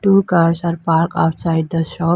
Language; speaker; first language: English; non-native, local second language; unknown